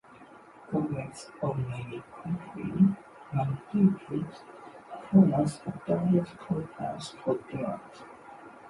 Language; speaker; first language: English; non-native, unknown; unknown